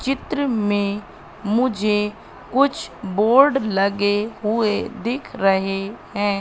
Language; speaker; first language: Hindi; native; Hindi